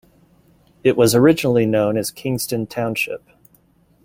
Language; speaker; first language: English; native; English